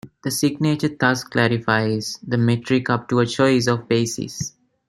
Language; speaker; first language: English; non-native, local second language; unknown